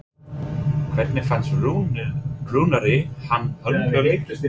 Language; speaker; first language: Icelandic; non-native, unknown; English